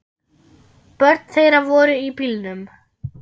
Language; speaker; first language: Icelandic; non-native, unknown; German